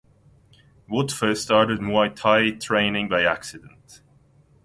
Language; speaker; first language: English; non-native, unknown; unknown